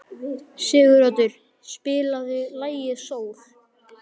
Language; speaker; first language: Icelandic; native; Icelandic